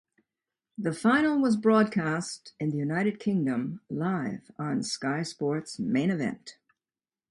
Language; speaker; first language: English; native; English